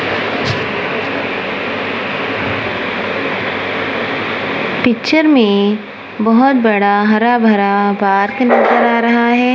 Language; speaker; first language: Hindi; non-native, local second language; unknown